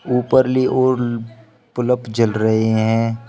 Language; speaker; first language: Hindi; native; Hindi